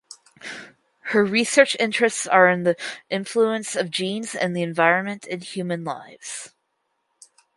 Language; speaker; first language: English; native; English